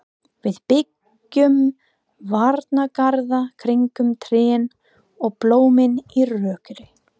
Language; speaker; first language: Icelandic; non-native, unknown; English